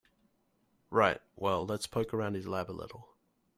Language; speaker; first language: English; native; English